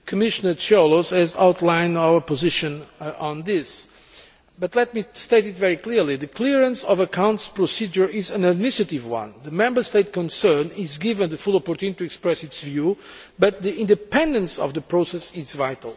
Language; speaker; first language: English; non-native, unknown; Portuguese